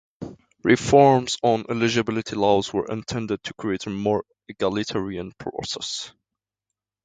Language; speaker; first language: English; non-native, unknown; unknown